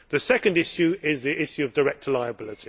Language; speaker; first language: English; native; English